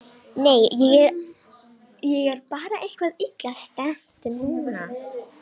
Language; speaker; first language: Icelandic; non-native, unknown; Romanian